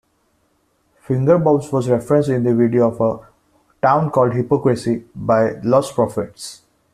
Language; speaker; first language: English; non-native, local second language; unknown